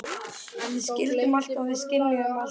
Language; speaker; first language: Icelandic; native; Icelandic